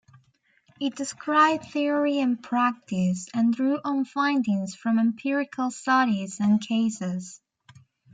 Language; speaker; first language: English; native; English